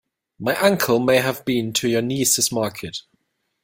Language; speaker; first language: English; non-native, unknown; German